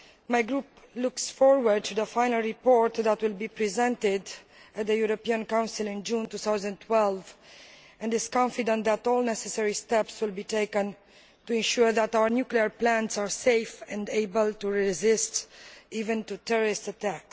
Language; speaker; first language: English; non-native, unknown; Romanian